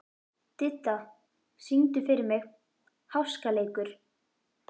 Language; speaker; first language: Icelandic; native; Icelandic